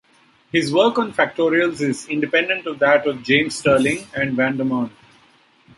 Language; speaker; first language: English; non-native, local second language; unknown